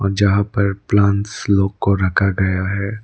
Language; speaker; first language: Hindi; non-native, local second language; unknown